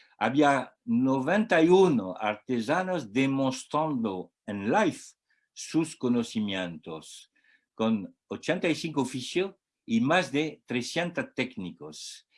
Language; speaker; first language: Spanish; non-native, learner; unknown